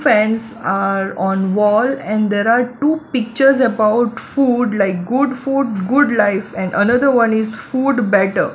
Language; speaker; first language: English; non-native, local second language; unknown